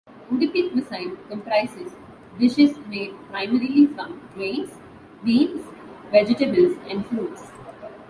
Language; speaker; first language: English; non-native, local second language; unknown